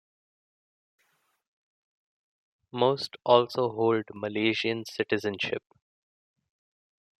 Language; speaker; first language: English; non-native, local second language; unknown